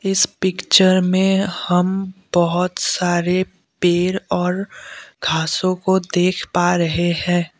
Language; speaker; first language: Hindi; non-native, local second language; Assamese